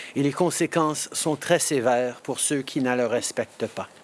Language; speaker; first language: French; early bilingual, heritage; French